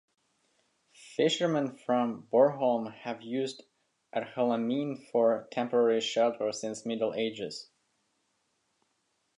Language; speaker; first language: English; non-native, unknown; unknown